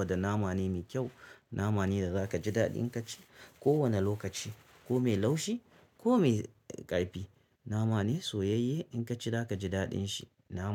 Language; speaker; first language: Hausa; native; Hausa